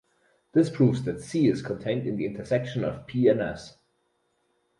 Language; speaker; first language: English; non-native, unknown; German